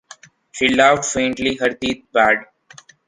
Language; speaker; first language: English; non-native, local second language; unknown